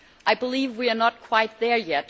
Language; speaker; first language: English; non-native, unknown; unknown